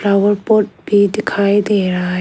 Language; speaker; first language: Hindi; non-native, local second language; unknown